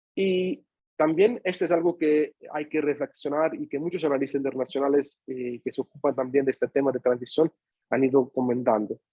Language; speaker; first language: Spanish; non-native, fluent; Italian